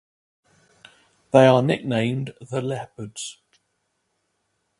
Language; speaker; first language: English; native; English